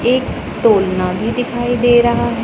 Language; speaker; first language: Hindi; non-native, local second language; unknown